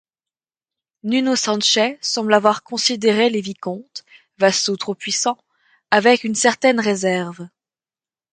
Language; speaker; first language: French; native; French